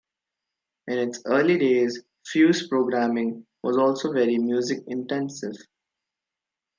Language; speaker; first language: English; non-native, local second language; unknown